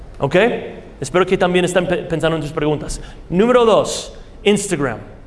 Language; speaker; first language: Spanish; non-native, fluent; English